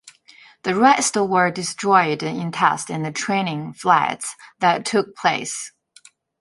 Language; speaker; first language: English; non-native, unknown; Chinese